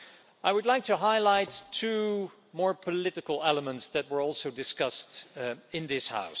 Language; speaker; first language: English; non-native, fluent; Dutch